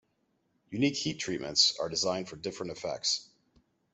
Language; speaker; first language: English; native; English